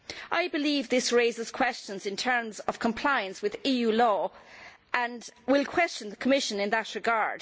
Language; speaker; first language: English; native; English